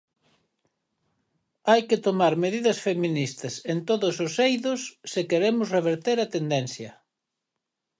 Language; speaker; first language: Galician; native; Galician